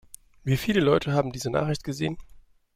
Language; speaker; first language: German; native; German